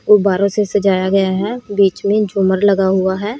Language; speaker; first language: Hindi; native; Hindi